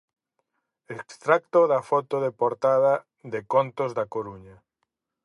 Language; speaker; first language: Galician; native; Galician